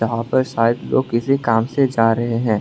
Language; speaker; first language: Hindi; non-native, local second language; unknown